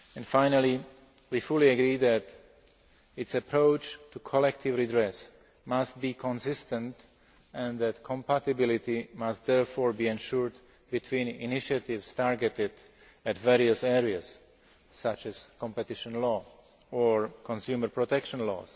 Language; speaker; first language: English; non-native, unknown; Slovak